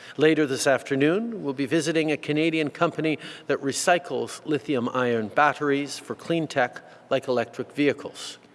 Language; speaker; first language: English; early bilingual, other home language; French